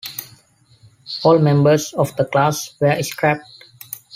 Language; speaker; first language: English; non-native, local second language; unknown